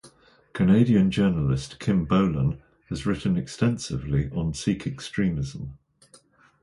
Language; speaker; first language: English; native; English